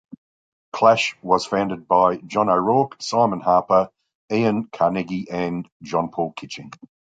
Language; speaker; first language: English; native; English